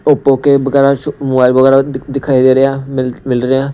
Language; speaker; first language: Hindi; non-native, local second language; Punjabi